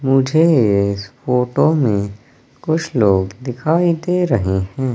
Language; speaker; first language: Hindi; native; Hindi